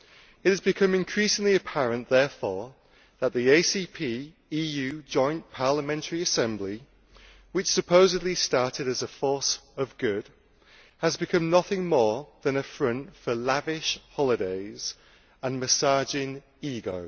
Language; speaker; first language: English; native; English